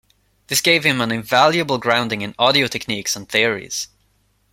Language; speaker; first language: English; non-native, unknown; Swedish